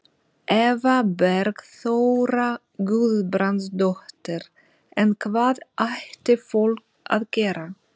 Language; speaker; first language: Icelandic; non-native, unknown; Russian